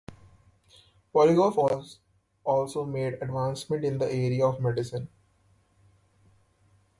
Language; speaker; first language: English; non-native, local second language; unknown